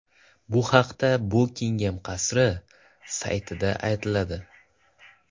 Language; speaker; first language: Uzbek; non-native, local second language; Kazakh